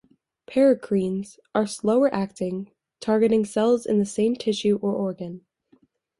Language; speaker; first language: English; native; English